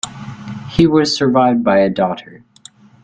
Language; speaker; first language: English; native; English